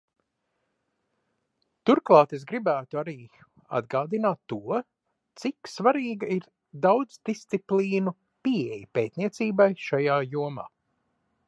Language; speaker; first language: Latvian; early bilingual, heritage; Latvian